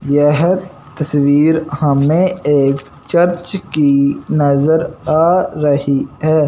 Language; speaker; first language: Hindi; non-native, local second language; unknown